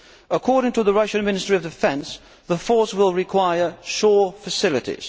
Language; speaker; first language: English; non-native, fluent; Dutch